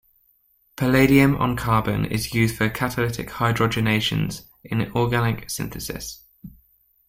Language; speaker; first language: English; native; English